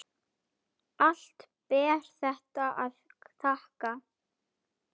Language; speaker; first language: Icelandic; native; Icelandic